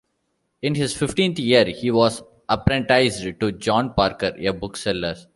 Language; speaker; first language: English; non-native, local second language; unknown